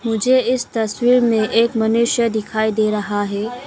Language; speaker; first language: Hindi; early bilingual, other home language; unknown